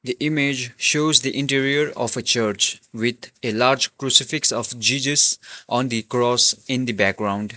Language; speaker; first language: English; non-native, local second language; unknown